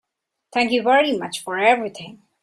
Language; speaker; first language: English; non-native, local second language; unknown